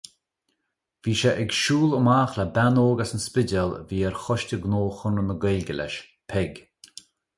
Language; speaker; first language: Irish; native; Irish